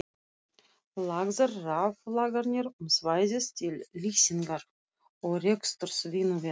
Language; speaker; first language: Icelandic; non-native, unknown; Russian